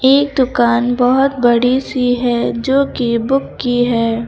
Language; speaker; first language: Hindi; native; Hindi